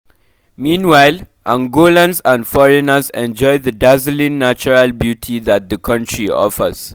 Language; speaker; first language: English; non-native, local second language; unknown